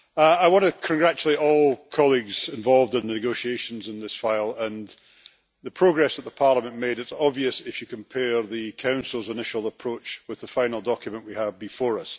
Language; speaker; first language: English; native; English